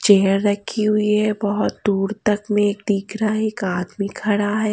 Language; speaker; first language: Hindi; native; Hindi